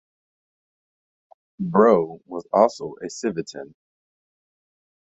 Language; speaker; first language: English; native; English